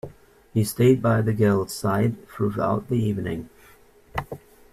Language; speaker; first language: English; native; English